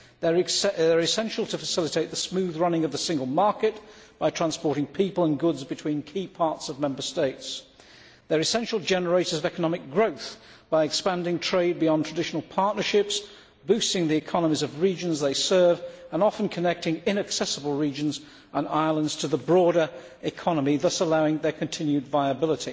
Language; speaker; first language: English; native; English